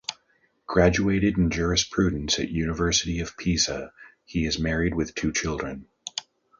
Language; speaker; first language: English; native; English